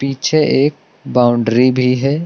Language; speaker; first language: Hindi; native; Hindi